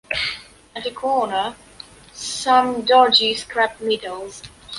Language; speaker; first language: English; non-native, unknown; Polish